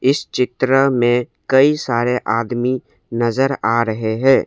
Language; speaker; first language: Hindi; non-native, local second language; Assamese